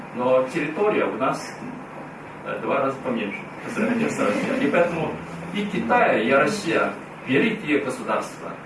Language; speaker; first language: Russian; non-native, fluent; Chinese